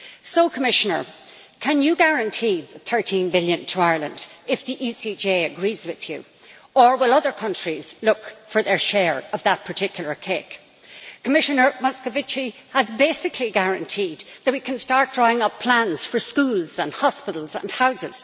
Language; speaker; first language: English; native; English